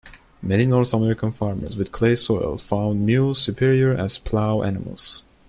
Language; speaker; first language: English; non-native, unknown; Turkish